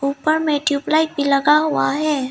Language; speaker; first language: Hindi; early bilingual, other home language; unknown